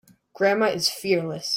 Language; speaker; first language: English; native; English